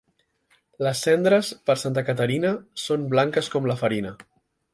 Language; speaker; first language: Catalan; native; Catalan